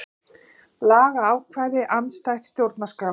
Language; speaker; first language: Icelandic; native; Icelandic